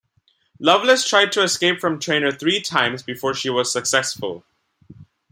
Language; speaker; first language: English; non-native, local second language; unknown